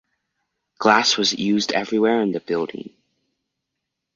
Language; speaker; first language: English; native; English